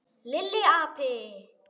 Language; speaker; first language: Icelandic; non-native, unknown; German